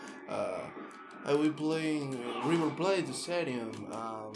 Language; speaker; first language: English; non-native, learner; Spanish